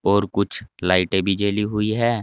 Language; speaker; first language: Hindi; native; Hindi